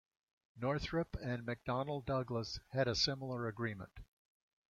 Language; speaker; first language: English; native; English